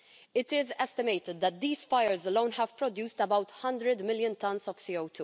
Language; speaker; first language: English; non-native, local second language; Maltese